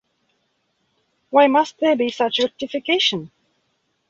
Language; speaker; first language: English; non-native, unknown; Belarusian